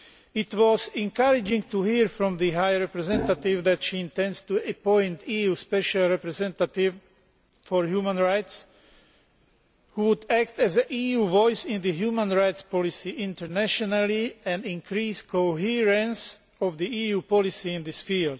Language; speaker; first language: English; non-native, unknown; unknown